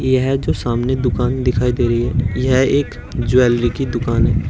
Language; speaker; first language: Hindi; native; Hindi